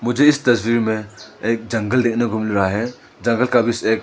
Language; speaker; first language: Hindi; non-native, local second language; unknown